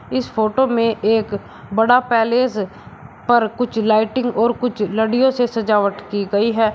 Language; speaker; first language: Hindi; native; Hindi